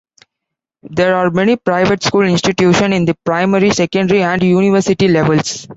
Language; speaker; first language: English; non-native, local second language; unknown